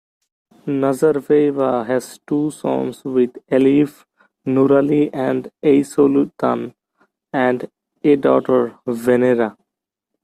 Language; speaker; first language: English; non-native, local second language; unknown